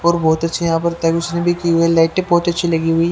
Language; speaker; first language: Hindi; native; Hindi